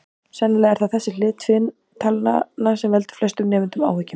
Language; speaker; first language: Icelandic; native; Icelandic